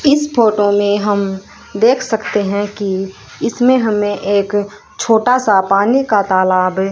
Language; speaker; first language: Hindi; native; Hindi